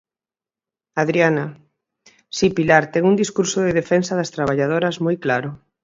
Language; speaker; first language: Galician; native; Galician